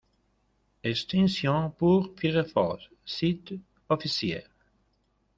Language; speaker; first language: French; non-native, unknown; Spanish